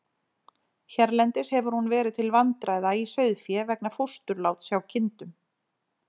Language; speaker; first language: Icelandic; native; Icelandic